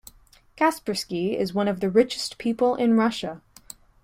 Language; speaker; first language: English; native; English